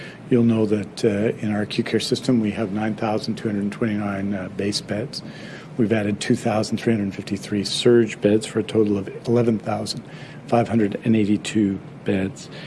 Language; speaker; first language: English; native; English